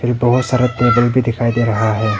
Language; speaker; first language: Hindi; early bilingual, other home language; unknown